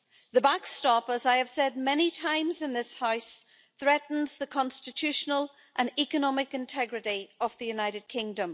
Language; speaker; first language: English; native; English